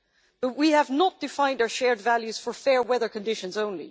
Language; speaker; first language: English; non-native, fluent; Dutch